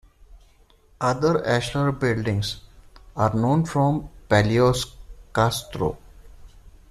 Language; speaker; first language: English; non-native, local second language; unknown